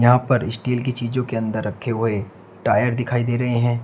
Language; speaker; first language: Hindi; native; Hindi